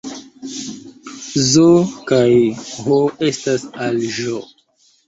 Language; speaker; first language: Esperanto; non-native, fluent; Chinese